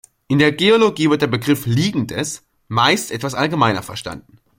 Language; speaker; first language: German; native; German